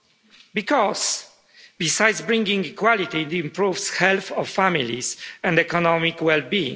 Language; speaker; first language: English; non-native, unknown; Polish